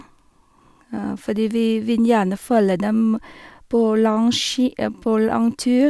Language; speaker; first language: Norwegian; non-native, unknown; Vietnamese